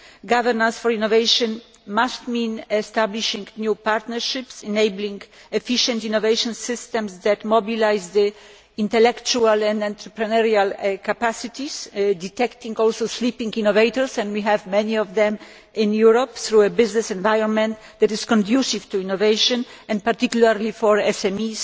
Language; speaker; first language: English; non-native, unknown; Polish